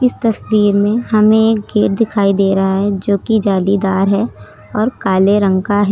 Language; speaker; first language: Hindi; native; Hindi